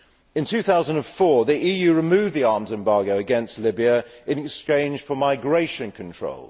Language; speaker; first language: English; native; English